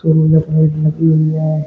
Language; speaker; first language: Hindi; native; Hindi